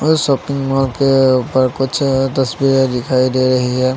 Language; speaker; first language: Hindi; non-native, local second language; Assamese